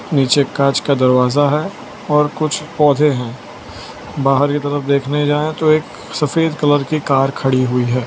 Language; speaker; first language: Hindi; non-native, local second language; Gujarati